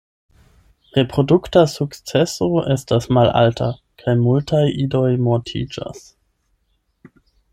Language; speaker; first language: Esperanto; non-native, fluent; German